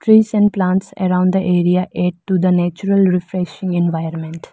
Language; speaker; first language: English; non-native, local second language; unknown